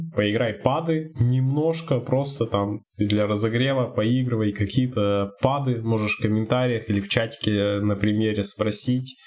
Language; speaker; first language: Russian; native; Russian